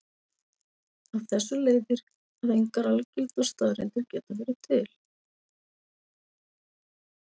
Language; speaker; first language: Icelandic; native; Icelandic